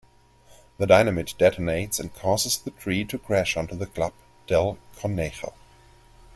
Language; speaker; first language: English; non-native, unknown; German